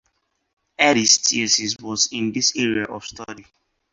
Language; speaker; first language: English; non-native, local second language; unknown